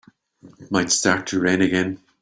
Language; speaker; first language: English; native; English